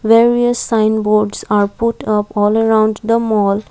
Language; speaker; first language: English; non-native, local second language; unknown